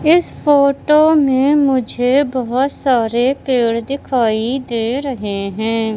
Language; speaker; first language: Hindi; native; Hindi